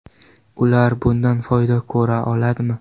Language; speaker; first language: Uzbek; non-native, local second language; Kara-Kalpak